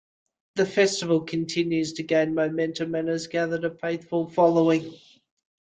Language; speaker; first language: English; native; English